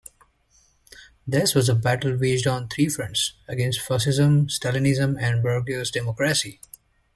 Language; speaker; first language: English; native; English